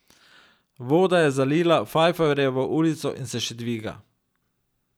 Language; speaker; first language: Slovenian; native; Slovenian